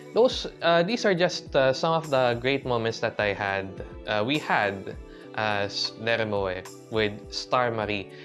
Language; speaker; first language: English; non-native, local second language; Filipino